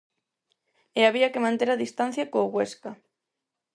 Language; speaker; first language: Galician; non-native, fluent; Spanish